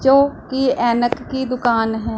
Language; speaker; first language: Hindi; non-native, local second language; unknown